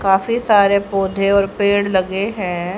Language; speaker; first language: Hindi; native; Hindi